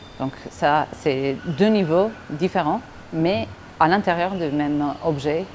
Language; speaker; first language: French; non-native, fluent; Spanish